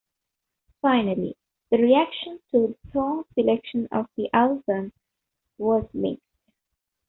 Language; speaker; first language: English; non-native, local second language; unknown